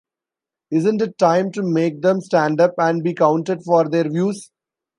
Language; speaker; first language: English; non-native, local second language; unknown